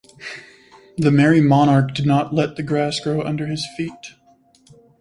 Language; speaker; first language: English; native; English